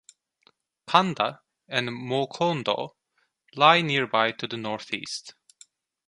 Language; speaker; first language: English; non-native, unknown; Turkish